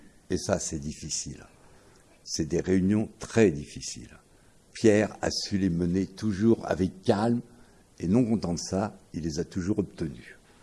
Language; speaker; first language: French; native; French